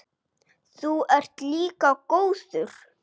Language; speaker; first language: Icelandic; native; Icelandic